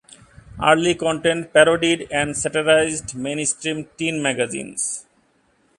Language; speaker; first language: English; non-native, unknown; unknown